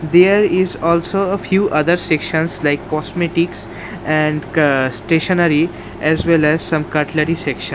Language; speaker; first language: English; non-native, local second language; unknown